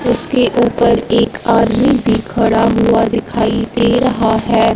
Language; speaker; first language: Hindi; non-native, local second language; Punjabi